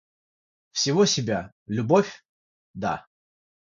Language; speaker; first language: Russian; non-native, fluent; Georgian